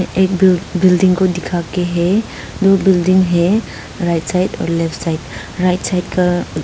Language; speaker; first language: Hindi; non-native, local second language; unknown